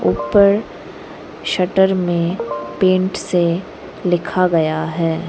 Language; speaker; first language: Hindi; non-native, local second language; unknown